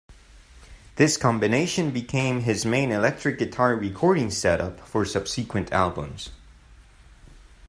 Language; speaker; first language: English; non-native, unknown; Spanish